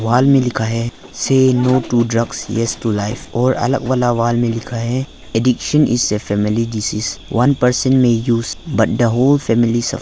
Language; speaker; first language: Hindi; non-native, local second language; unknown